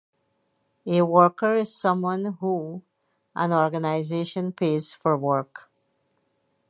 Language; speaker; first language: English; native; English